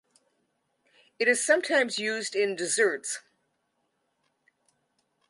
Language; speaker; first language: English; native; English